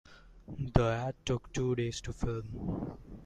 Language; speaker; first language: English; non-native, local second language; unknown